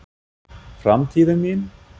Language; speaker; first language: Icelandic; non-native, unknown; German